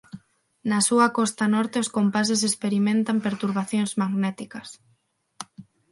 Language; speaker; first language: Galician; non-native, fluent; Spanish